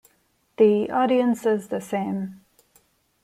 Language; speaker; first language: English; non-native, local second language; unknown